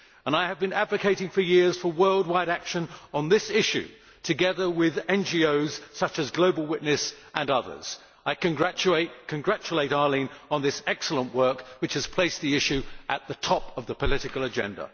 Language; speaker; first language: English; native; English